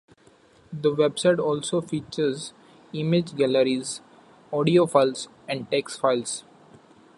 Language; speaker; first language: English; non-native, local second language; Marathi